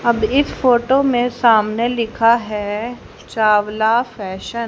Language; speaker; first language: Hindi; native; Hindi